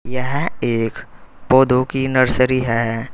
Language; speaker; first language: Hindi; native; Hindi